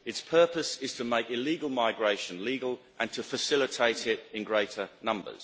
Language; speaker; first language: English; native; English